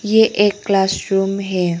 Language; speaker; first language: Hindi; non-native, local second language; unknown